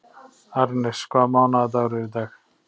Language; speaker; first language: Icelandic; native; Icelandic